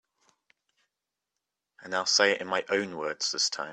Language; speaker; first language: English; native; English